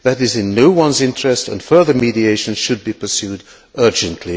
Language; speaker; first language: English; non-native, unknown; Hungarian